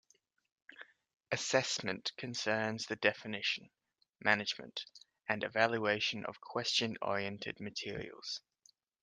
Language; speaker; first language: English; native; English